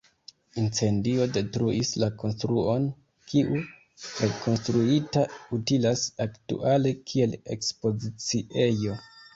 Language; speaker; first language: Esperanto; non-native, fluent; Kinyarwanda